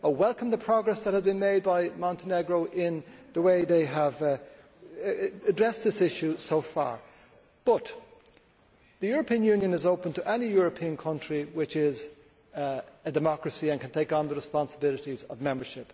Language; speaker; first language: English; native; English